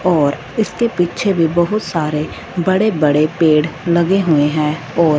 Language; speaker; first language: Hindi; non-native, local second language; Punjabi